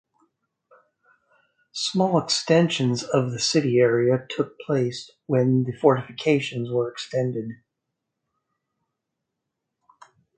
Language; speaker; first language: English; native; English